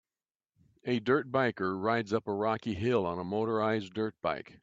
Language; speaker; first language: English; native; English